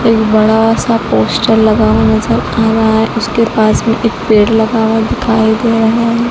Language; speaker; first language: Hindi; native; Hindi